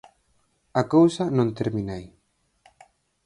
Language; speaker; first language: Galician; native; Galician